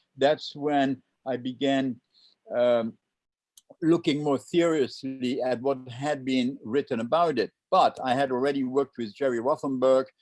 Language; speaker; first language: English; non-native, fluent; Luxembourgish